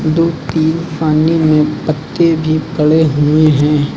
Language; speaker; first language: Hindi; native; Hindi